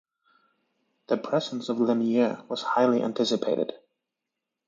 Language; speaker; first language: English; native; English